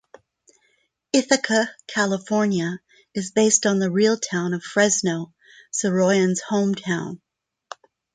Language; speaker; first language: English; non-native, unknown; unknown